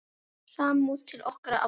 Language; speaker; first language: Icelandic; native; Icelandic